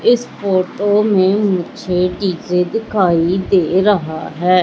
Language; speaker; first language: Hindi; native; Hindi